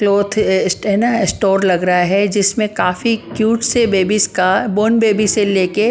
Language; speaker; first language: Hindi; non-native, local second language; Punjabi